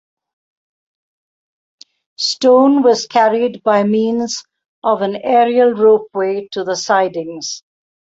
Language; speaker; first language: English; non-native, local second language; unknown